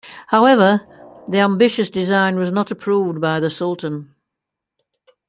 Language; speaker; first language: English; native; English